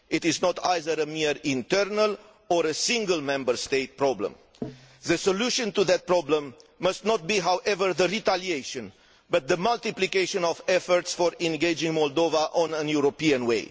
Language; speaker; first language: English; non-native, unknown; Romanian